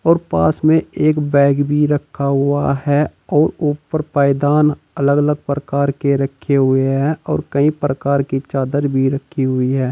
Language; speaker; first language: Hindi; native; Hindi